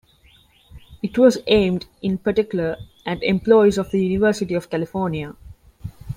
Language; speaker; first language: English; non-native, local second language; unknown